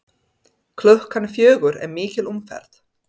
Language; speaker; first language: Icelandic; non-native, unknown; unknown